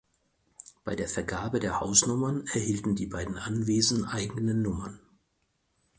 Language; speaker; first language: German; native; German